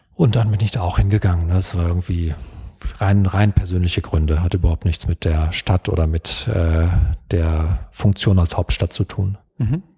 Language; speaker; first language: German; native; German